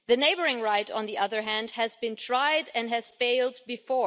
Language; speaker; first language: English; non-native, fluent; German